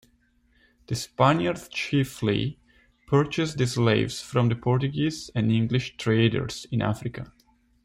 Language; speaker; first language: English; non-native, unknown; Italian